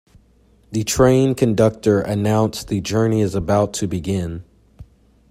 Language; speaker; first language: English; native; English